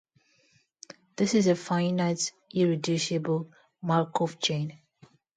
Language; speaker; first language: English; non-native, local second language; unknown